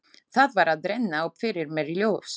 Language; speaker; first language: Icelandic; non-native, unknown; Slovak